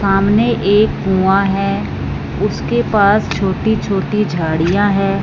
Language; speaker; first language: Hindi; non-native, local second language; Punjabi